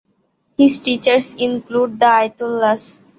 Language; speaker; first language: English; non-native, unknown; Bangla